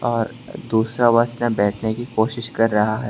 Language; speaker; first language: Hindi; non-native, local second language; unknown